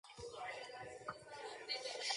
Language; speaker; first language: English; native; English